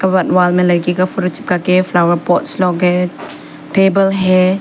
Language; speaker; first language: Hindi; non-native, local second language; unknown